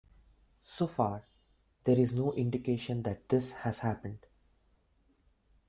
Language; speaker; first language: English; non-native, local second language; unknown